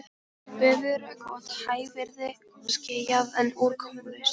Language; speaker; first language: Icelandic; non-native, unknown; Polish